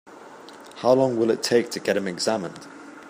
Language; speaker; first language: English; native; English